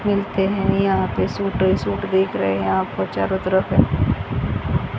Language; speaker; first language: Hindi; native; Hindi